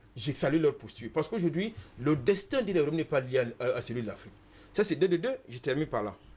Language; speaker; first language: French; non-native, local second language; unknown